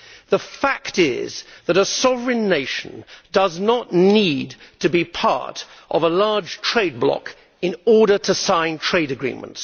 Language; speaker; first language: English; native; English